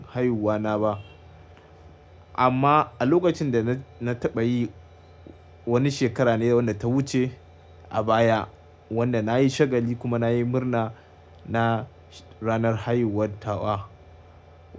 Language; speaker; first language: Hausa; native; Hausa